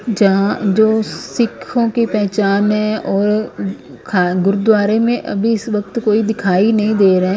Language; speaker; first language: Hindi; non-native, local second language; Punjabi